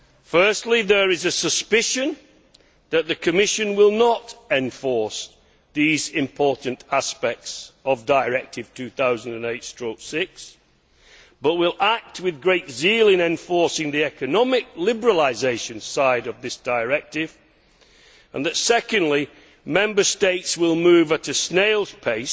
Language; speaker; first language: English; native; English